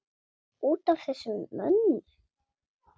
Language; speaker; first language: Icelandic; non-native, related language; Swedish